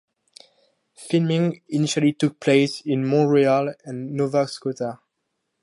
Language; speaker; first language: English; non-native, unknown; French